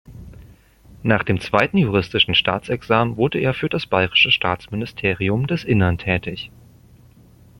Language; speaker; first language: German; native; German